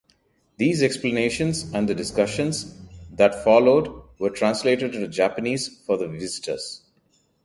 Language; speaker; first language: English; non-native, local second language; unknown